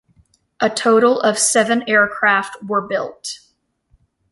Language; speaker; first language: English; native; English